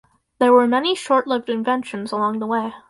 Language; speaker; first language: English; native; English